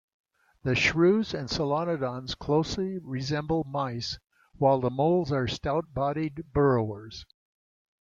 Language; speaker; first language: English; native; English